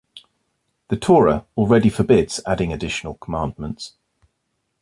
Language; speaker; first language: English; native; English